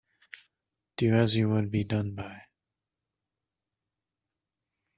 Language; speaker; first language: English; native; English